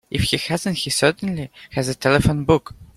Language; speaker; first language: English; native; English